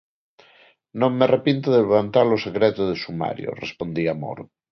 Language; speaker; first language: Galician; non-native, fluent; Spanish